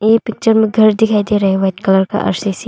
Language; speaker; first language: Hindi; non-native, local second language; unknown